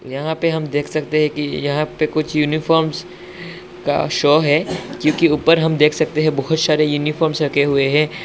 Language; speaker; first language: Hindi; non-native, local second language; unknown